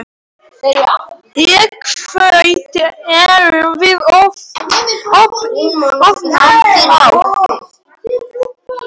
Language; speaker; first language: Icelandic; non-native, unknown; Polish